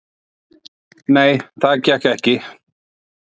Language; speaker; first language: Icelandic; native; Icelandic